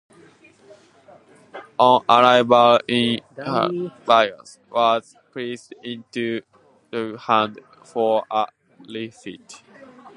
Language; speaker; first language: English; non-native, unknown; Japanese